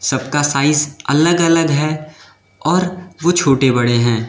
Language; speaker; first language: Hindi; native; Hindi